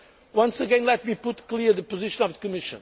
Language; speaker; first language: English; non-native, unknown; Portuguese